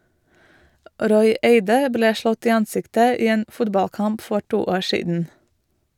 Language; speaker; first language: Norwegian; non-native, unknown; Latvian